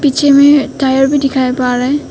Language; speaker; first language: Hindi; non-native, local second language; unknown